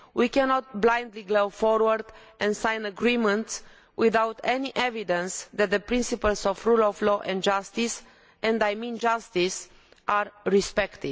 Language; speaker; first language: English; non-native, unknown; Romanian